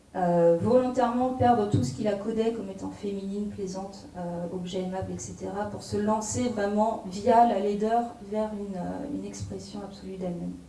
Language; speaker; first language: French; native; French